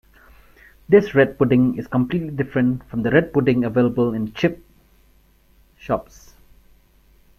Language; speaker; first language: English; non-native, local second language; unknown